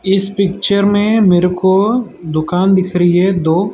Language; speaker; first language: Hindi; non-native, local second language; Gujarati